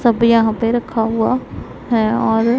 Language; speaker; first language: Hindi; non-native, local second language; Punjabi